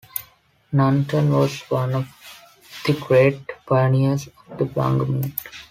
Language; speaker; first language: English; non-native, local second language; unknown